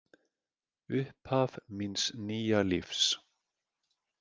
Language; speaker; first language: Icelandic; native; Icelandic